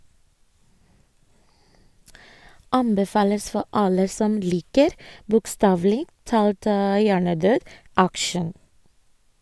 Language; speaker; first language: Norwegian; non-native, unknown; Ga